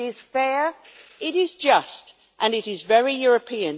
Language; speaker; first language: English; native; English